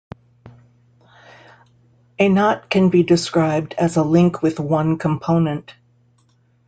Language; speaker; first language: English; native; English